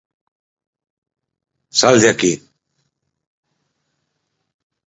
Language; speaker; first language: Galician; native; Galician